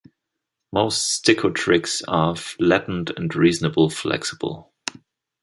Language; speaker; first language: English; non-native, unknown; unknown